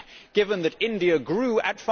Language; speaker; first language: English; native; English